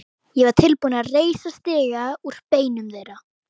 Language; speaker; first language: Icelandic; native; Icelandic